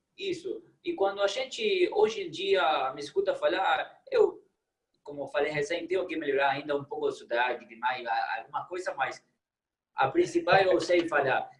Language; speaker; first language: Portuguese; non-native, fluent; Spanish